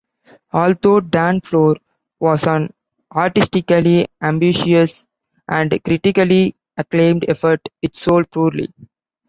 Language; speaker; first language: English; non-native, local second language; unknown